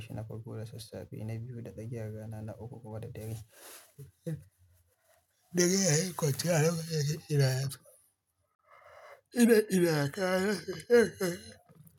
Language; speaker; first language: Hausa; native; Hausa